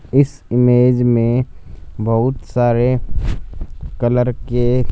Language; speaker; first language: Hindi; non-native, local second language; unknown